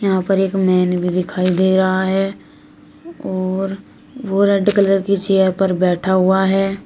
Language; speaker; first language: Hindi; native; Hindi